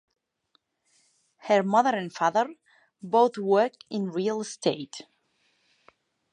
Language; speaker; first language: English; non-native, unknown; Catalan